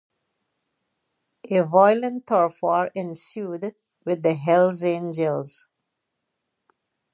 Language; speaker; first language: English; native; English